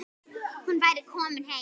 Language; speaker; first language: Icelandic; native; Icelandic